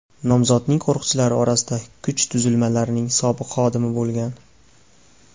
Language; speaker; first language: Uzbek; native; Uzbek